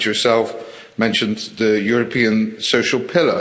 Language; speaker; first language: English; non-native, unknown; Dutch